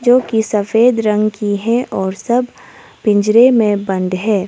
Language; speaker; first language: Hindi; non-native, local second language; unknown